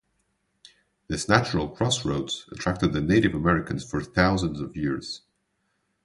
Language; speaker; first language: English; non-native, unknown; Portuguese